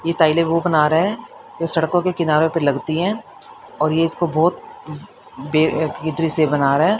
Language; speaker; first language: Hindi; native; Hindi